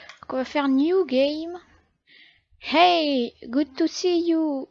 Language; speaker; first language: English; non-native, learner; French